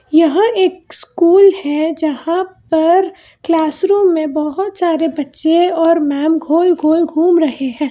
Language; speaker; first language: Hindi; non-native, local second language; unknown